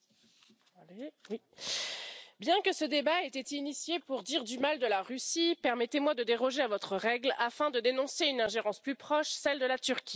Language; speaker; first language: French; native; French